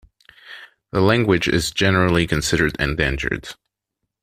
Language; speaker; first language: English; non-native, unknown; French